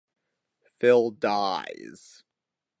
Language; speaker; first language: English; native; English